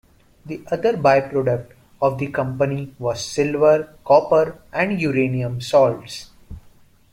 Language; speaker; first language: English; non-native, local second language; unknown